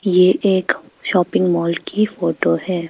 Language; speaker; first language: Hindi; non-native, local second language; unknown